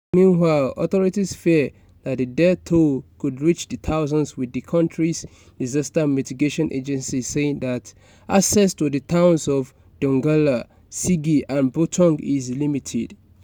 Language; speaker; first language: English; non-native, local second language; Yoruba